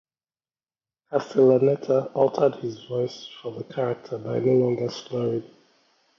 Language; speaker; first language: English; non-native, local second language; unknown